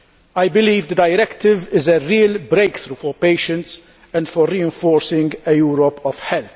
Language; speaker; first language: English; non-native, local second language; Maltese